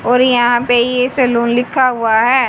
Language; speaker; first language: Hindi; native; Hindi